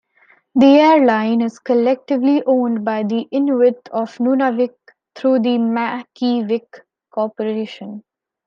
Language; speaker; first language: English; non-native, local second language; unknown